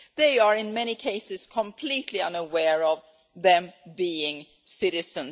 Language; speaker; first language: English; non-native, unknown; Swedish